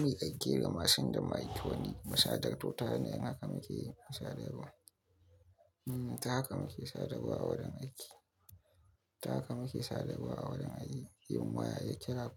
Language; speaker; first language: Hausa; native; Hausa